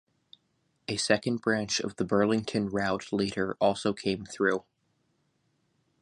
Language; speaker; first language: English; native; English